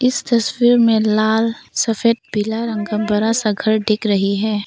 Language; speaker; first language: Hindi; non-native, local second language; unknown